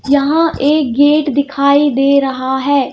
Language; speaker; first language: Hindi; native; Hindi